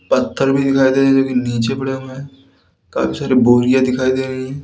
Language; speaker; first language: Hindi; native; Hindi